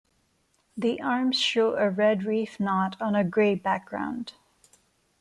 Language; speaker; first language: English; non-native, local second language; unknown